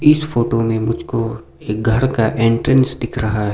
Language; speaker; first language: Hindi; non-native, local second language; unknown